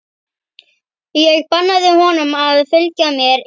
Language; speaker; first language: Icelandic; native; Icelandic